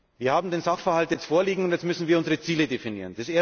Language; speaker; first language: German; native; German